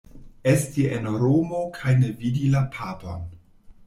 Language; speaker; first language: Esperanto; non-native, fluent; German